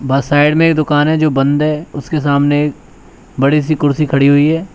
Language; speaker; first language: Hindi; native; Hindi